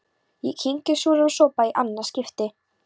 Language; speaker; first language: Icelandic; non-native, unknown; Polish